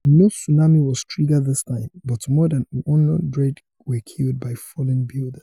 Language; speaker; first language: English; non-native, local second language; Yoruba